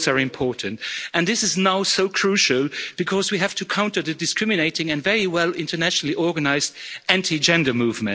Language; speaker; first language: English; non-native, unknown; Luxembourgish